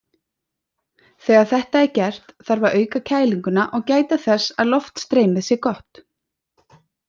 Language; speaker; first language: Icelandic; native; Icelandic